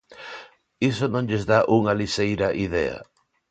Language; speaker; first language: Galician; non-native, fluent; Spanish